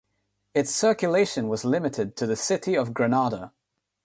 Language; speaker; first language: English; non-native, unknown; Nepali